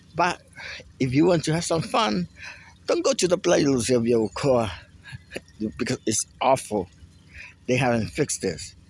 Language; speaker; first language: English; non-native, fluent; Spanish